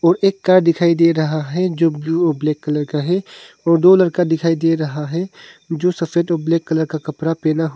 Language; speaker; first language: Hindi; early bilingual, other home language; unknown